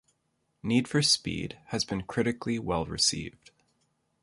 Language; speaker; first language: English; native; English